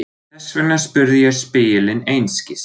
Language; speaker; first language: Icelandic; non-native, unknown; German